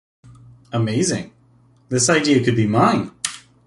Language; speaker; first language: English; native; English